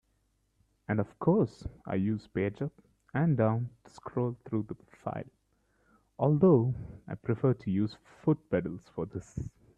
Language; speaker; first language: English; non-native, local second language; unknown